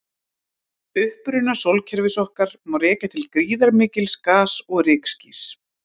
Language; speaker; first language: Icelandic; native; Icelandic